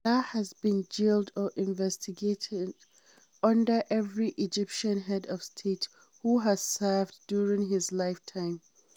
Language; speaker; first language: English; non-native, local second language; Hausa